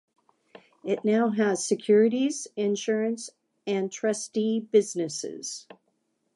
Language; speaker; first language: English; native; English